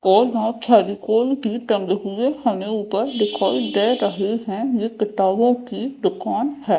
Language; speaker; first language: Hindi; native; Hindi